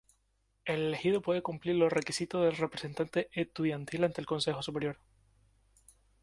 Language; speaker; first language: Spanish; native; Spanish